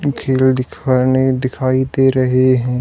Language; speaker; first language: Hindi; native; Hindi